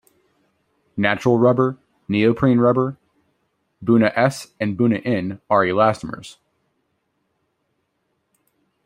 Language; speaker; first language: English; native; English